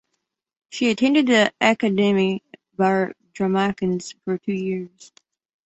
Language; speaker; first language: English; native; English